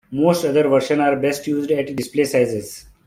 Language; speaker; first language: English; non-native, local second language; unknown